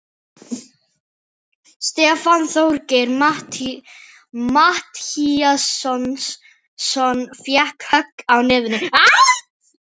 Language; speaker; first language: Icelandic; non-native, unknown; Filipino